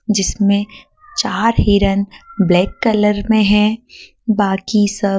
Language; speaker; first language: Hindi; native; Hindi